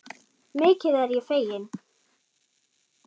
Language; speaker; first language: Icelandic; non-native, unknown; German